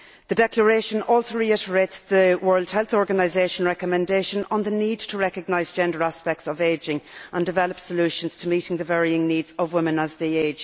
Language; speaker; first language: English; native; English